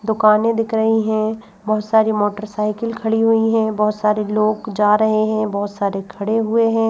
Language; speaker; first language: Hindi; native; Hindi